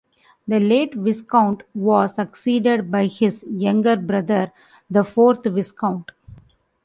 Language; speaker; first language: English; non-native, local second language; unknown